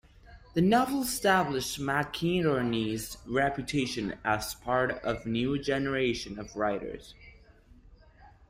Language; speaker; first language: English; non-native, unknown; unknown